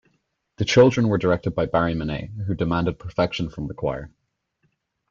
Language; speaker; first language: English; native; English